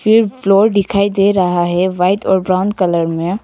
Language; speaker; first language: Hindi; non-native, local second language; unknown